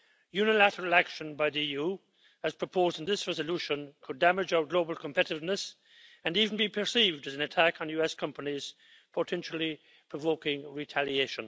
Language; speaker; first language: English; native; English